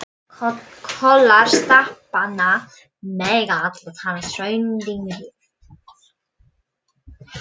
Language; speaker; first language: Icelandic; non-native, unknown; Polish